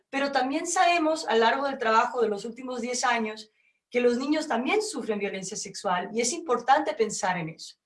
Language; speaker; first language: Spanish; non-native, fluent; Portuguese